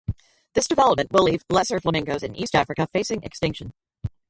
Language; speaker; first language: English; native; English